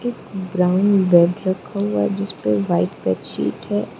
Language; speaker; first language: Hindi; non-native, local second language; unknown